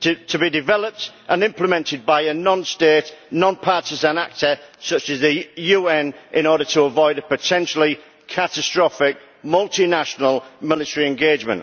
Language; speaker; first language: English; native; English